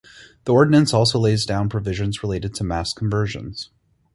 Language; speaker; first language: English; native; English